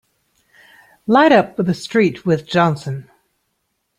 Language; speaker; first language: English; native; English